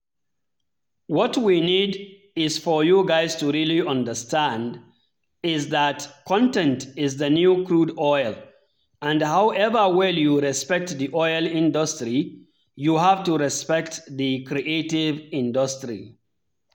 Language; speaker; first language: English; non-native, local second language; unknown